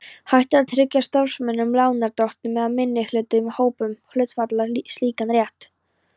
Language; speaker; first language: Icelandic; non-native, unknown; Polish